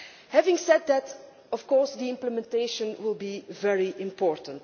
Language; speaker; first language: English; non-native, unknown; Dutch